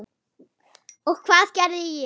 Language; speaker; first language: Icelandic; non-native, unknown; German